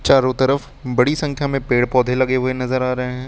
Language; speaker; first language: Hindi; native; Hindi